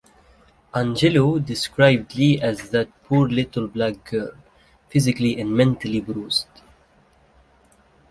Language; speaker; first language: English; native; English